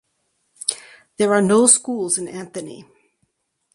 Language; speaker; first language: English; native; English